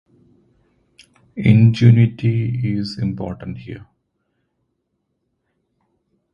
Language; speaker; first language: English; non-native, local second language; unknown